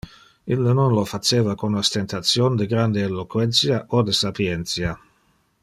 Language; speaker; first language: Interlingua; non-native, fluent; Dutch